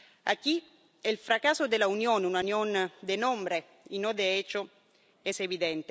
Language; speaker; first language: Spanish; non-native, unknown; Italian